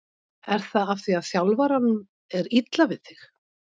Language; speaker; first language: Icelandic; native; Icelandic